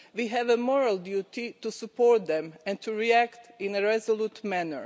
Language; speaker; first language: English; non-native, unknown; Croatian